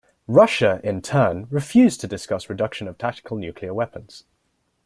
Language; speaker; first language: English; native; English